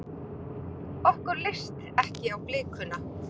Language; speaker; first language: Icelandic; native; Icelandic